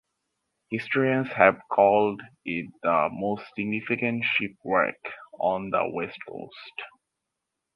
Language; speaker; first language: English; non-native, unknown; Bangla